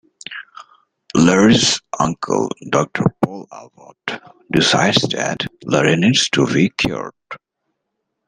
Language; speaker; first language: English; native; English